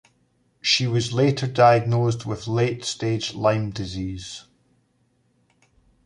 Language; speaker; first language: English; native; English